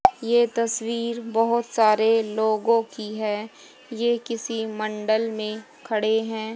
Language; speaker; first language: Hindi; native; Hindi